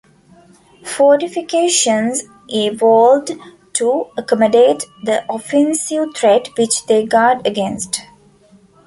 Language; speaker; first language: English; non-native, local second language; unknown